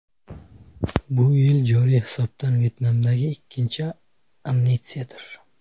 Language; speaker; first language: Uzbek; native; Uzbek